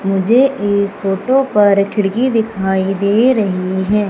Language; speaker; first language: Hindi; native; Hindi